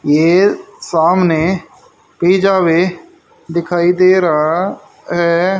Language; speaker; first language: Hindi; native; Hindi